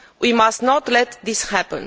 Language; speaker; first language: English; non-native, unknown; Romanian